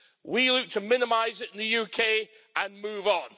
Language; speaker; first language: English; native; English